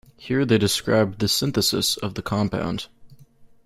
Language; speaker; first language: English; native; English